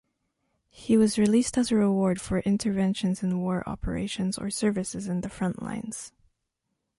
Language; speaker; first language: English; non-native, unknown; French